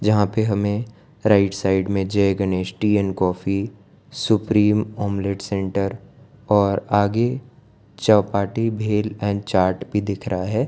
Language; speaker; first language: Hindi; non-native, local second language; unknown